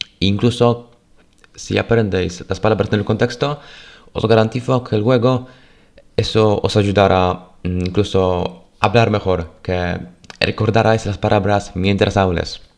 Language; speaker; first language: Spanish; non-native, fluent; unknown